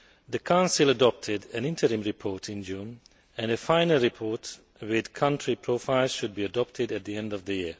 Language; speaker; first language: English; non-native, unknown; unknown